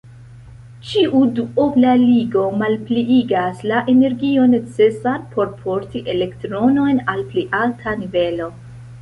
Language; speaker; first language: Esperanto; non-native, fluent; Central Kurdish